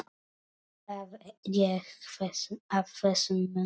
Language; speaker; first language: Icelandic; non-native, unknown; Polish